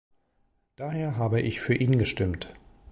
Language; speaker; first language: German; native; German